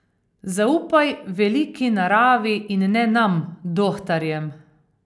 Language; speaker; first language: Slovenian; native; Slovenian